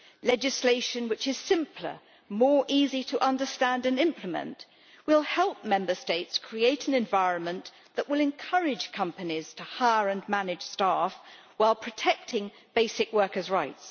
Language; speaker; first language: English; native; English